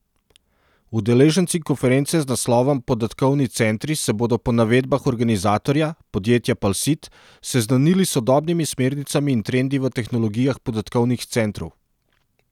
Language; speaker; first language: Slovenian; non-native, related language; Serbian